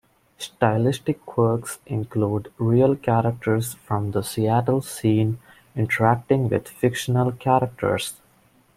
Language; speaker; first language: English; non-native, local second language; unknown